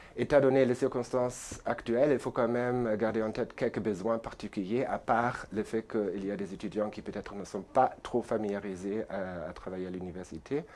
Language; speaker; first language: French; non-native, fluent; German